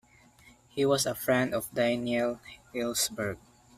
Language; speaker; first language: English; non-native, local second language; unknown